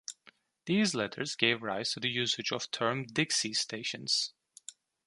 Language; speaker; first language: English; non-native, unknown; Turkish